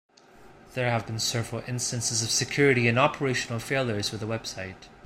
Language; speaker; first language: English; non-native, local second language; Cantonese